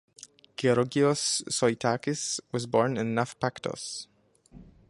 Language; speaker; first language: English; non-native, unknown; German